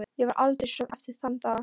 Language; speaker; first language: Icelandic; non-native, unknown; Polish